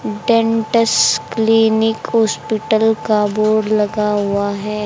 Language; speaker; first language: Hindi; native; Hindi